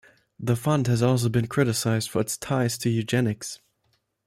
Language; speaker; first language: English; non-native, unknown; German